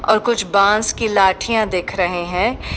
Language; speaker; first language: Hindi; native; Hindi